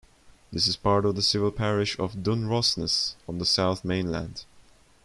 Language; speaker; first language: English; non-native, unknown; Turkish